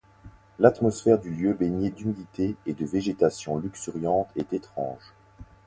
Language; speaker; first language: French; native; French